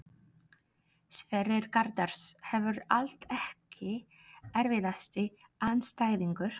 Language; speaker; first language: Icelandic; non-native, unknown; Polish